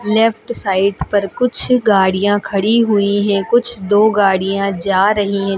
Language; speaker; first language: Hindi; native; Hindi